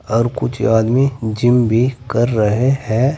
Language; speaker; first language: Hindi; native; Hindi